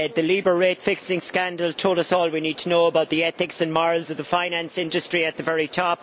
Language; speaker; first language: English; native; English